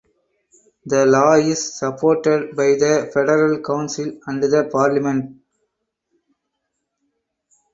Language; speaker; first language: English; non-native, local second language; Tamil